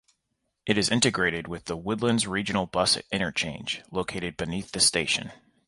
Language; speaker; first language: English; native; English